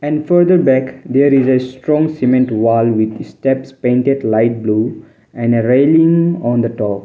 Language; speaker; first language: English; non-native, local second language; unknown